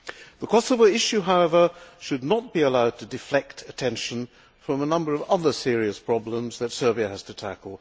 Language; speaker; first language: English; non-native, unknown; Hungarian